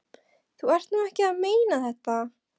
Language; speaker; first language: Icelandic; non-native, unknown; Polish